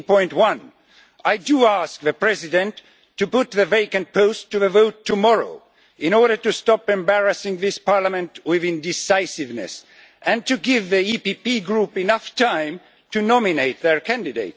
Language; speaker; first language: English; non-native, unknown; Estonian